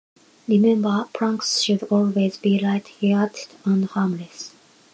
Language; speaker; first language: English; non-native, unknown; Japanese